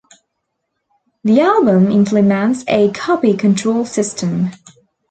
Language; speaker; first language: English; native; English